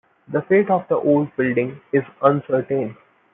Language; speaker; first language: English; non-native, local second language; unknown